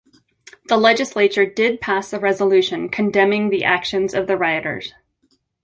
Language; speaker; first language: English; native; English